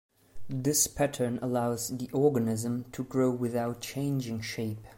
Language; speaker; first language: English; non-native, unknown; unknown